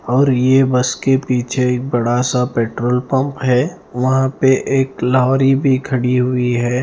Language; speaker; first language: Hindi; non-native, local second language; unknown